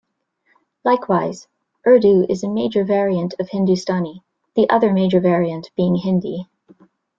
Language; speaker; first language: English; native; English